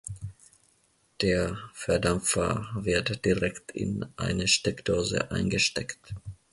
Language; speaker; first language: German; non-native, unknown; Finnish